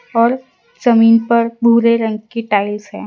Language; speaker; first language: Hindi; non-native, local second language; Gujarati